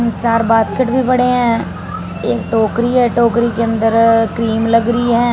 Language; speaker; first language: Hindi; non-native, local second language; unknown